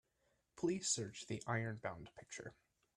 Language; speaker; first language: English; native; English